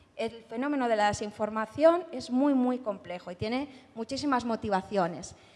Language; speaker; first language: Spanish; native; Spanish